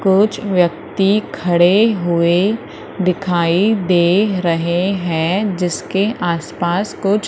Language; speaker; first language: Hindi; native; Hindi